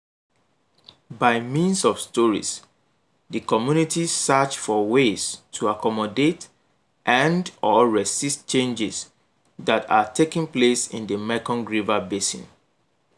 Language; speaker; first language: English; non-native, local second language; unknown